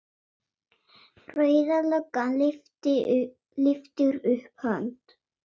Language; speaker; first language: Icelandic; non-native, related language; Swedish